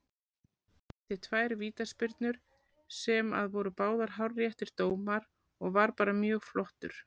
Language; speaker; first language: Icelandic; native; Icelandic